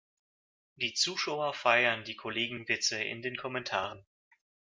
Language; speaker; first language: German; non-native, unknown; Russian